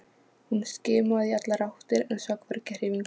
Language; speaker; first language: Icelandic; non-native, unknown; Polish